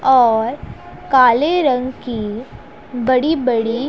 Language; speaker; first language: Hindi; non-native, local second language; Punjabi